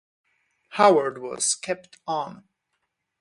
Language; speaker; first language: English; non-native, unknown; Polish